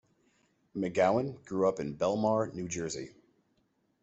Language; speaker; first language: English; native; English